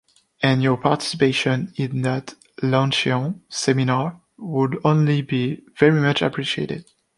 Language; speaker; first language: English; non-native, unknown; French